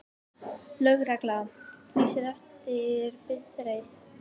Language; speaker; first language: Icelandic; native; Icelandic